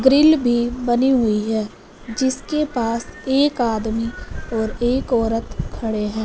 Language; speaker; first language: Hindi; non-native, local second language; Punjabi